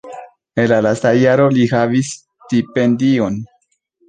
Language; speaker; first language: Esperanto; non-native, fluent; Spanish